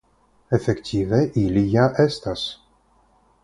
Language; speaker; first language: Esperanto; non-native, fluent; Russian